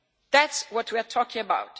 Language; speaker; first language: English; non-native, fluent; Italian